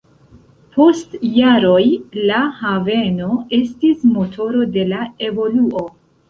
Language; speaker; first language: Esperanto; non-native, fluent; Central Kurdish